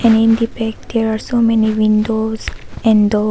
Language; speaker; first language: English; non-native, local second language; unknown